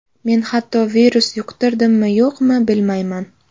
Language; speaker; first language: Uzbek; native; Uzbek